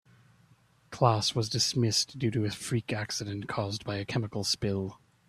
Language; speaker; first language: English; native; English